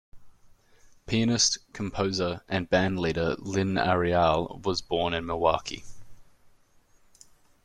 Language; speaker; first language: English; native; English